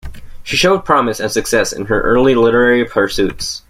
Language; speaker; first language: English; native; English